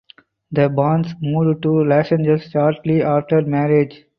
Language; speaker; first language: English; non-native, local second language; Tamil